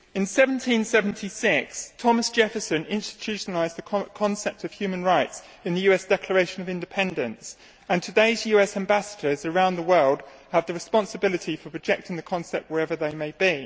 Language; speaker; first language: English; native; English